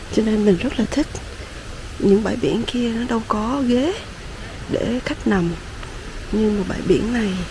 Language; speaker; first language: Vietnamese; early bilingual, heritage; Vietnamese